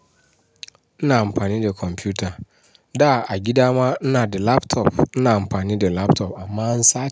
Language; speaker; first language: Hausa; non-native, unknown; Yoruba